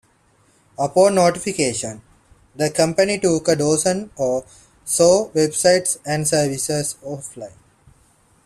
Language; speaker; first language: English; non-native, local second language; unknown